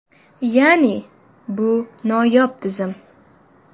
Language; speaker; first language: Uzbek; native; Uzbek